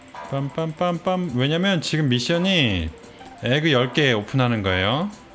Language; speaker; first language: Korean; native; Korean